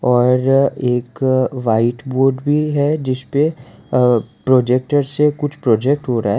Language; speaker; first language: Hindi; non-native, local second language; Gujarati